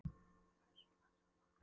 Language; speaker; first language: Icelandic; non-native, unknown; Polish